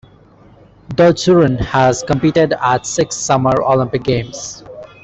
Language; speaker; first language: English; non-native, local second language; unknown